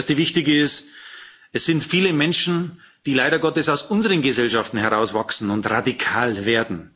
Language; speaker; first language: German; native; German